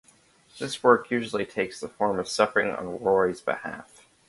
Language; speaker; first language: English; native; English